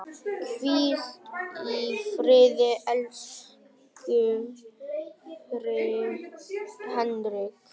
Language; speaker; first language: Icelandic; non-native, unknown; Vietnamese